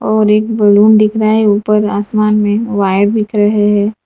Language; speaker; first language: Hindi; non-native, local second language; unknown